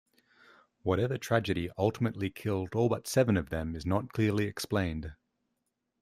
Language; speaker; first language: English; native; English